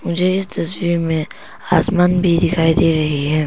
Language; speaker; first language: Hindi; non-native, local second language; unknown